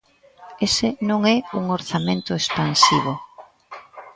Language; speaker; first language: Galician; native; Galician